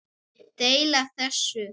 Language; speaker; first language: Icelandic; native; Icelandic